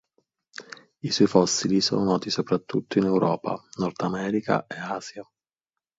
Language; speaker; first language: Italian; native; Italian